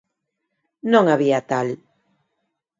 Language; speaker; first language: Galician; non-native, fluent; Spanish